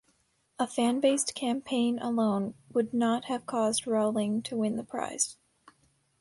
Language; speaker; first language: English; native; English